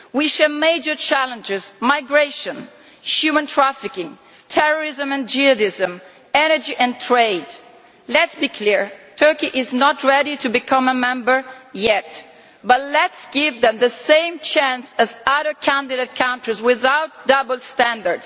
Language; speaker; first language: English; non-native, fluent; Italian